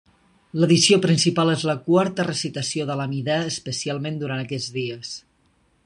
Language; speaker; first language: Catalan; native; Catalan